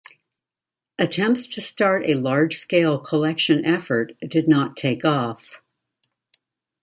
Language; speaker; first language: English; native; English